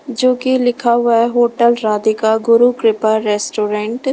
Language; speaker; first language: Hindi; native; Hindi